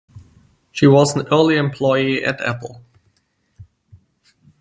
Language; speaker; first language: English; non-native, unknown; German